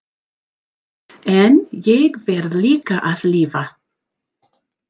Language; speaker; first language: Icelandic; non-native, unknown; English